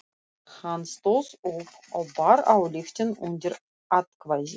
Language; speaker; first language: Icelandic; non-native, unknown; Russian